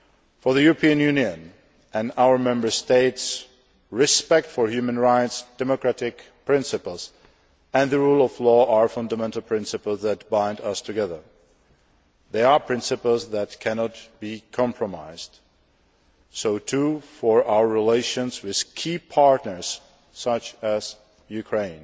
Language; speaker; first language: English; non-native, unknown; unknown